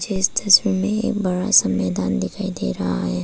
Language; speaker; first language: Hindi; early bilingual, other home language; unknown